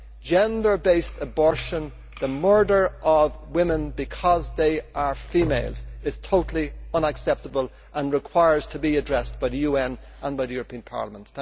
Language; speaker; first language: English; native; English